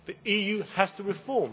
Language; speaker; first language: English; native; English